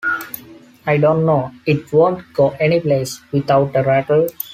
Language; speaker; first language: English; non-native, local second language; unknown